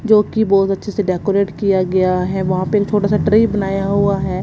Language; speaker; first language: Hindi; non-native, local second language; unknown